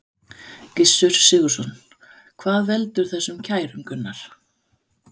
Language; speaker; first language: Icelandic; non-native, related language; Danish